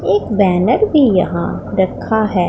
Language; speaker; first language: Hindi; non-native, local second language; Punjabi